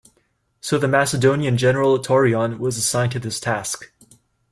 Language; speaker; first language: English; native; English